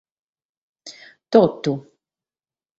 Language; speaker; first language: Sardinian; native; Sardinian